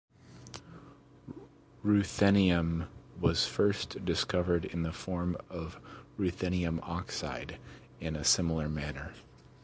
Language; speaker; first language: English; native; English